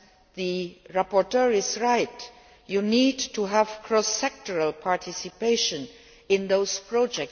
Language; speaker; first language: English; non-native, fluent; Luxembourgish